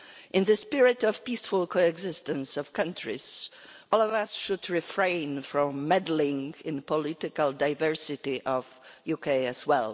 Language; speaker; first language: English; non-native, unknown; Polish